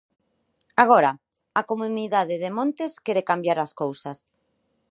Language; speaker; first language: Galician; non-native, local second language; Spanish